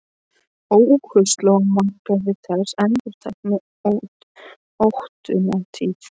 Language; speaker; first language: Icelandic; non-native, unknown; Polish